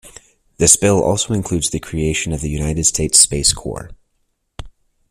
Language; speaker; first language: English; native; English